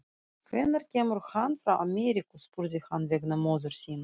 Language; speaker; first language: Icelandic; non-native, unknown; Russian